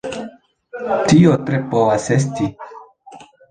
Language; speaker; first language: Esperanto; non-native, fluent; Spanish